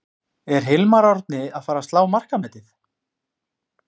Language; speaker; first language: Icelandic; native; Icelandic